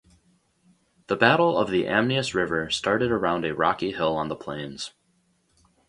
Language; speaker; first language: English; native; English